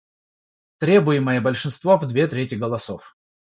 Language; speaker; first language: Russian; non-native, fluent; Georgian